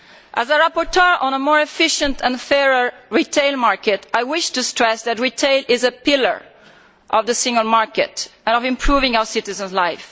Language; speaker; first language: English; non-native, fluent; Italian